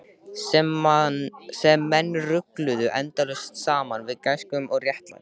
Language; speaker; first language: Icelandic; native; Icelandic